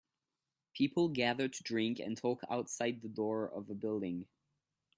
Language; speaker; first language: English; non-native, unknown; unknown